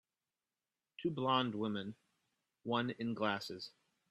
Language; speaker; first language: English; native; English